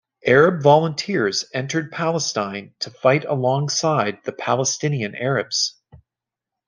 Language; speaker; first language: English; native; English